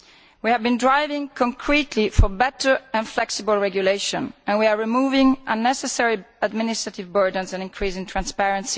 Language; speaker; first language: English; non-native, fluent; Italian